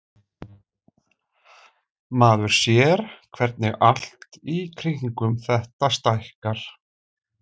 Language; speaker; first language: Icelandic; native; Icelandic